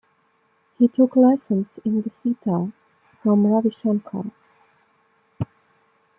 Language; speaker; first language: English; non-native, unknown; Russian